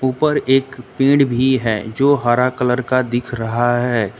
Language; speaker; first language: Hindi; native; Hindi